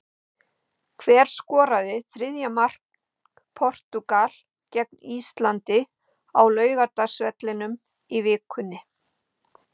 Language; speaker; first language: Icelandic; native; Icelandic